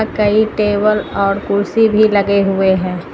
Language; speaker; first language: Hindi; native; Hindi